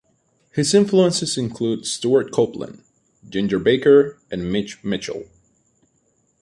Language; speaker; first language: English; native; English